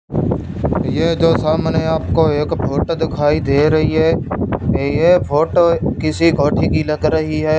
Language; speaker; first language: Hindi; non-native, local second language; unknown